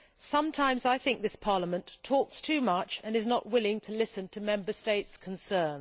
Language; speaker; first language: English; native; English